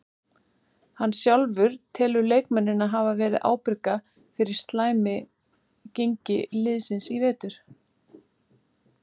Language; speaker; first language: Icelandic; native; Icelandic